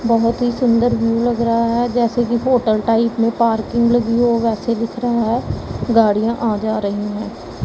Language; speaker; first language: Hindi; non-native, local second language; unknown